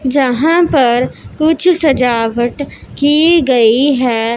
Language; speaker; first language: Hindi; non-native, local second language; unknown